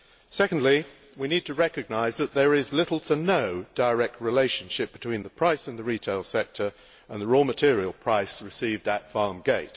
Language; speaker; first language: English; native; English